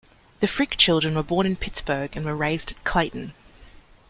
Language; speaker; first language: English; native; English